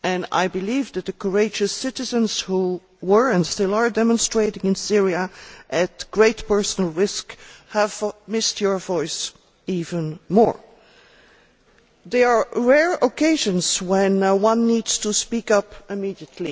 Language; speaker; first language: English; non-native, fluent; Dutch